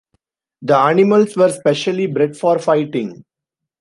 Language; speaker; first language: English; non-native, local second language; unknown